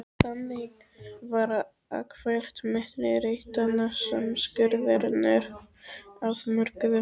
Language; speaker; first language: Icelandic; native; Icelandic